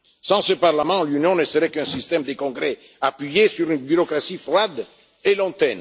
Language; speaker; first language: French; non-native, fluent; Italian